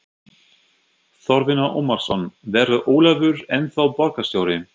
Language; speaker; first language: Icelandic; non-native, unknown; German